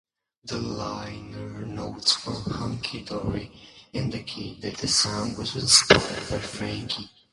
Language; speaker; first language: English; non-native, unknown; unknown